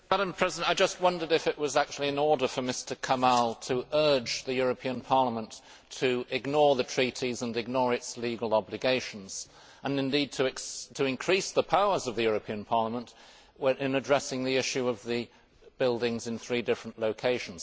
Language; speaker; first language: English; native; English